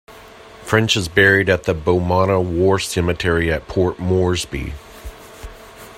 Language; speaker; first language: English; non-native, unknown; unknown